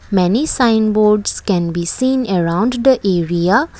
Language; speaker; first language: English; non-native, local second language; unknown